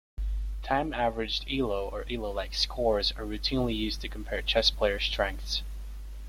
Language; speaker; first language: English; native; English